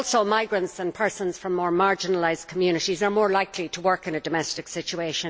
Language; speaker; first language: English; native; English